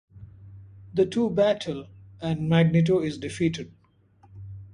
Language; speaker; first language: English; non-native, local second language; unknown